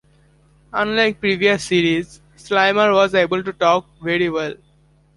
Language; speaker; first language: English; native; English